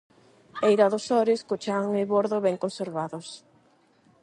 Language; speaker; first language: Galician; non-native, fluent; Spanish